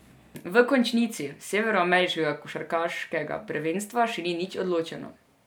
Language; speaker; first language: Slovenian; non-native, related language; Serbian